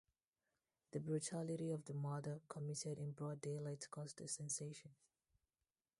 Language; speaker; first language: English; non-native, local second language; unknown